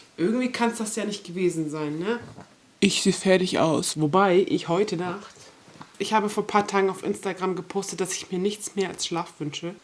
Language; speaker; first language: German; early bilingual, other home language; Turkish